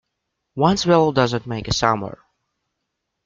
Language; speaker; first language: English; native; English